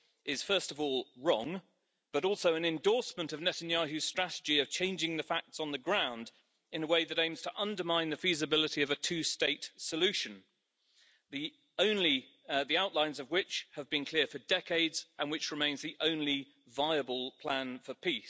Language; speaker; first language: English; native; English